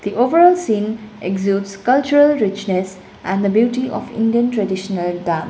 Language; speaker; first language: English; non-native, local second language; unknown